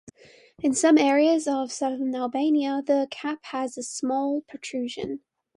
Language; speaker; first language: English; non-native, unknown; Chinese